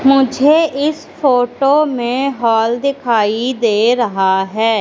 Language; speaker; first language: Hindi; native; Hindi